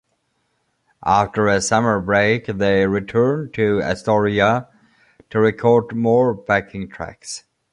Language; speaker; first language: English; non-native, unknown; German